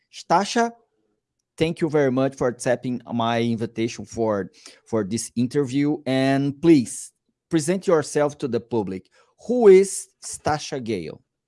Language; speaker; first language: English; non-native, learner; Portuguese